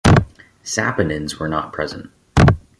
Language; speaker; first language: English; native; English